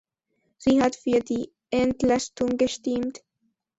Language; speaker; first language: German; non-native, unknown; Spanish